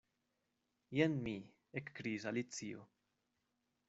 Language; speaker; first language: Esperanto; non-native, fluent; Spanish